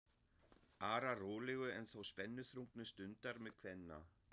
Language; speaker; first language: Icelandic; non-native, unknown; German